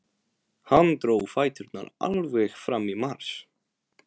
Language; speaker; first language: Icelandic; non-native, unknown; Polish